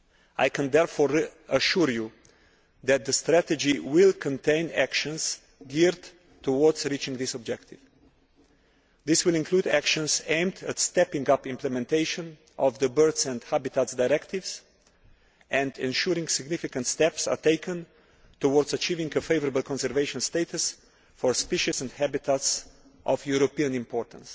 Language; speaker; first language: English; non-native, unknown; Slovenian